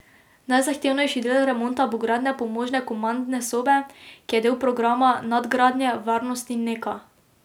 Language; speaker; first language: Slovenian; native; Slovenian